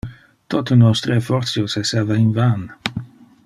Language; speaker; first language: Interlingua; non-native, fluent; Dutch